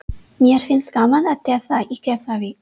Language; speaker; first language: Icelandic; non-native, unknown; English